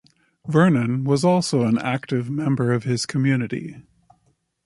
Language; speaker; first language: English; native; English